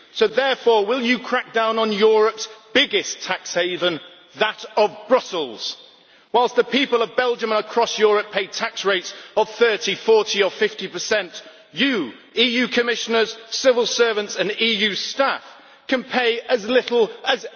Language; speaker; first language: English; native; English